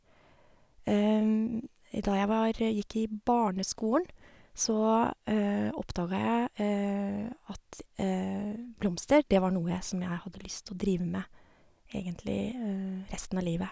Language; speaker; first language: Norwegian; native; Norwegian